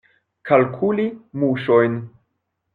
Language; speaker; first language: Esperanto; non-native, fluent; French